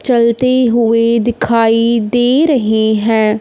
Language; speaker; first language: Hindi; non-native, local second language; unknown